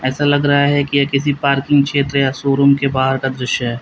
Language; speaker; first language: Hindi; native; Hindi